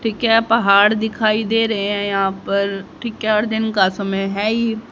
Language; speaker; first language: Hindi; native; Hindi